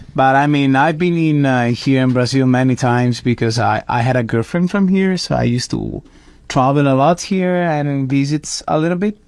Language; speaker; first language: English; non-native, fluent; Italian